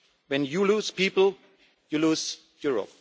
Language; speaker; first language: English; non-native, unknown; German